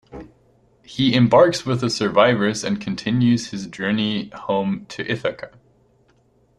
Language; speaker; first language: English; non-native, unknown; German